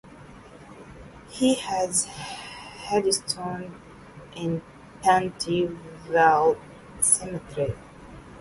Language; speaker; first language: English; native; English